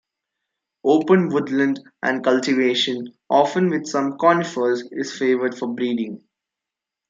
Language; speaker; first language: English; non-native, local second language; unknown